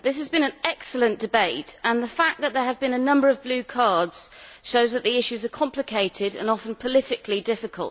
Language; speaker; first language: English; native; English